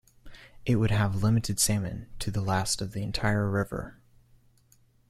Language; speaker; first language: English; native; English